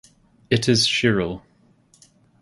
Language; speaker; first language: English; native; English